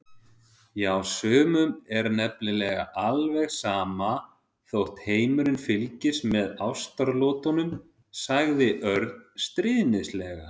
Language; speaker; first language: Icelandic; native; Icelandic